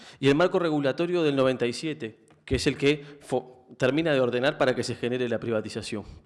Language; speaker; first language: Spanish; native; Spanish